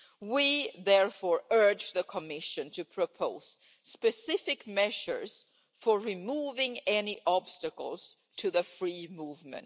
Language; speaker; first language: English; non-native, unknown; Swedish